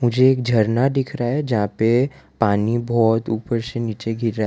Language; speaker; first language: Hindi; non-native, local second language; Gujarati